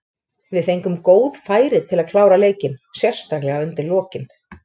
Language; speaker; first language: Icelandic; native; Icelandic